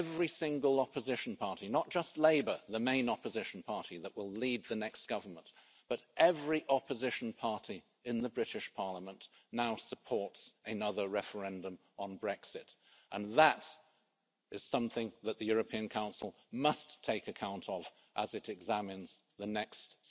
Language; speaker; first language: English; native; English